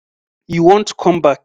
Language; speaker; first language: English; non-native, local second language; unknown